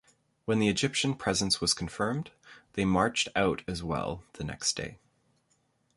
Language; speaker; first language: English; native; English